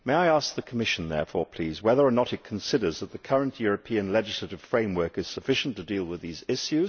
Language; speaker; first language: English; native; English